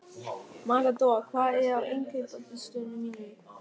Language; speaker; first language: Icelandic; non-native, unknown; German